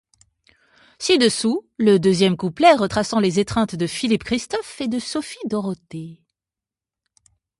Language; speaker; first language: French; native; French